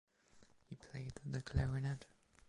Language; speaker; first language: English; non-native, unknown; German